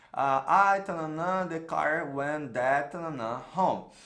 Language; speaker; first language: English; non-native, fluent; Portuguese